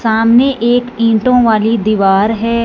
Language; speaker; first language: Hindi; non-native, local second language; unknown